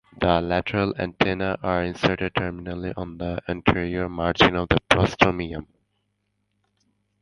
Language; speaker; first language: English; non-native, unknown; Bangla